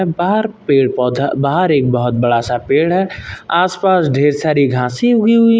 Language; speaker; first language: Hindi; native; Hindi